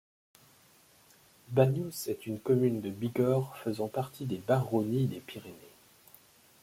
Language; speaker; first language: French; native; French